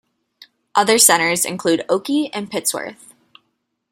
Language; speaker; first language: English; native; English